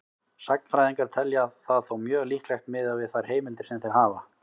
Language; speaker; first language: Icelandic; native; Icelandic